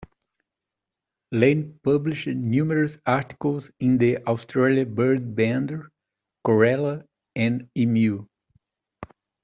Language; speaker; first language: English; native; English